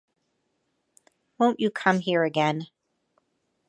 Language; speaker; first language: English; native; English